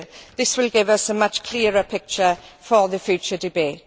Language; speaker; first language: English; native; English